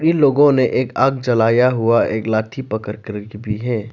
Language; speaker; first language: Hindi; non-native, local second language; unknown